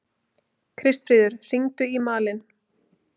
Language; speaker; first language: Icelandic; native; Icelandic